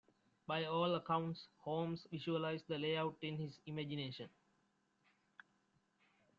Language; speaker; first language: English; non-native, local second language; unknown